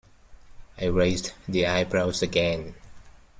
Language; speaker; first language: English; native; English